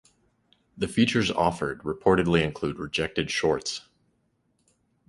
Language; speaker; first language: English; native; English